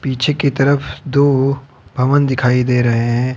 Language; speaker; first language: Hindi; native; Hindi